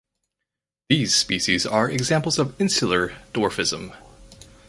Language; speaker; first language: English; native; English